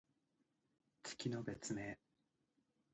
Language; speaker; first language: Japanese; native; Japanese